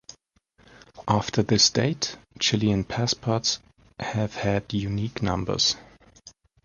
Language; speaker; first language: English; native; English